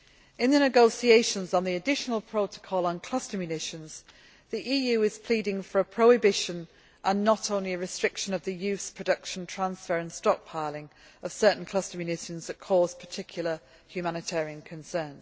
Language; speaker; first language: English; native; English